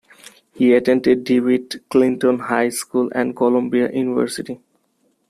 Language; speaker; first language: English; non-native, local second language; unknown